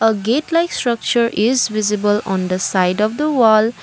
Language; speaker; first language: English; non-native, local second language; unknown